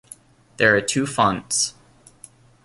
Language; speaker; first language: English; native; English